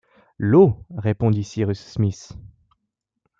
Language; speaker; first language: French; native; French